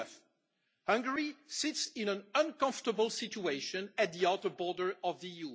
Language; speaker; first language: English; non-native, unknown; French